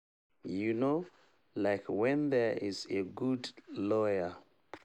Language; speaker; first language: English; non-native, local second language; Hausa